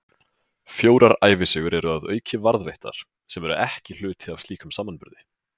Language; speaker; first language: Icelandic; native; Icelandic